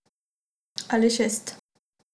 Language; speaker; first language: Slovenian; non-native, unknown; Macedonian